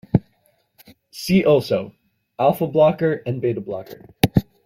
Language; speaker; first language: English; native; English